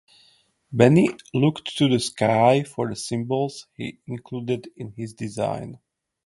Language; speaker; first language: English; non-native, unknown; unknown